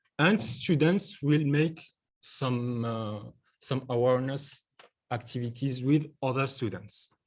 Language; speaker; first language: English; non-native, learner; French